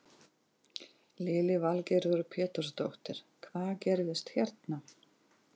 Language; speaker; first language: Icelandic; non-native, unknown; Russian